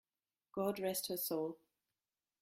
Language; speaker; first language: English; non-native, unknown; German